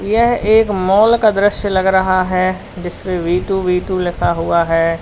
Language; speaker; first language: Hindi; native; Hindi